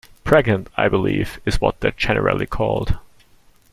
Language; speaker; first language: English; non-native, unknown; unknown